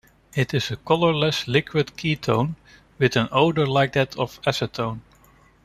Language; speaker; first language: English; non-native, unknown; Dutch